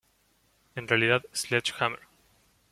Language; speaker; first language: Spanish; native; Spanish